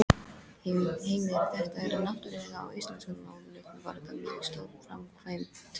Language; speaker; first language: Icelandic; non-native, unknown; English